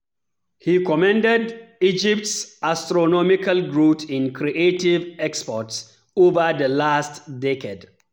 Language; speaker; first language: English; non-native, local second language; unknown